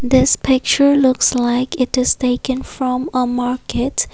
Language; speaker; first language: English; non-native, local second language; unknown